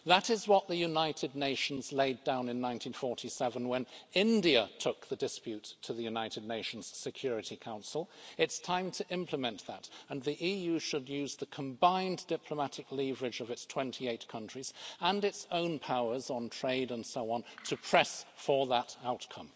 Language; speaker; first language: English; native; English